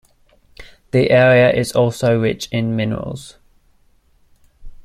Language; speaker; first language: English; native; English